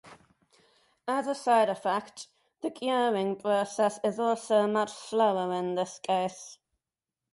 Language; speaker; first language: English; native; English